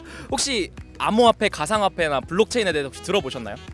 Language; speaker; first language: Korean; native; Korean